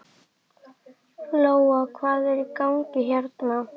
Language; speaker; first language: Icelandic; native; Icelandic